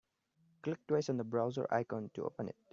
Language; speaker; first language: English; non-native, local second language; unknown